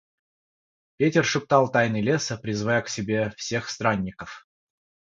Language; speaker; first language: Russian; non-native, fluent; Georgian